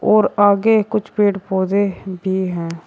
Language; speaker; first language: Hindi; native; Hindi